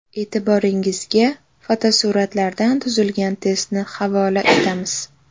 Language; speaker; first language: Uzbek; native; Uzbek